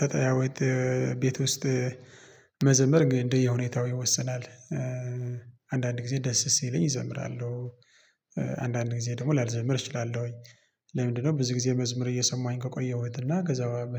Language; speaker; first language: Amharic; non-native, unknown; Tigrinya